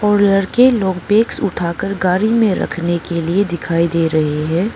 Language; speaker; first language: Hindi; non-native, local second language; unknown